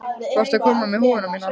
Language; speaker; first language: Icelandic; native; Icelandic